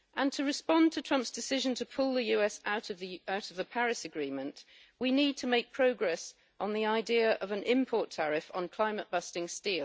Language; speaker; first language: English; native; English